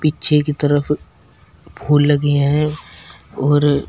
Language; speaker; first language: Hindi; native; Hindi